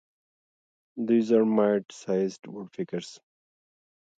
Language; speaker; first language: English; non-native, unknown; Pashto